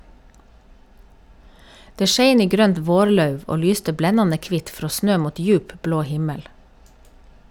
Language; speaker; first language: Norwegian; native; Norwegian